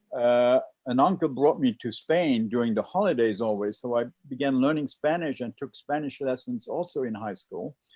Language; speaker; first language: English; non-native, fluent; Luxembourgish